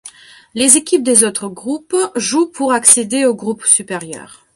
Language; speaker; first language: French; non-native, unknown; Belarusian